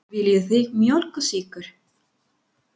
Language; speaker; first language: Icelandic; non-native, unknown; Spanish